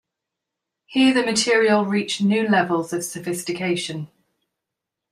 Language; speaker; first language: English; native; English